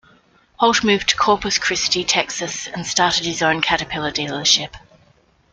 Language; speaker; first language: English; native; English